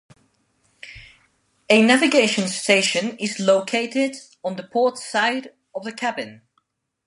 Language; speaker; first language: English; non-native, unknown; Spanish